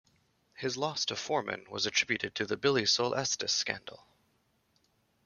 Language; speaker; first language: English; native; English